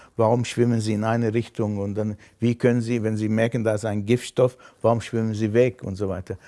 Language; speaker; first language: German; non-native, fluent; Arabic